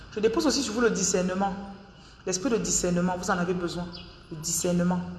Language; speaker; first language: French; non-native, local second language; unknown